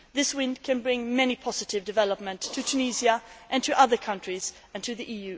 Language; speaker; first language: English; non-native, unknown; Swedish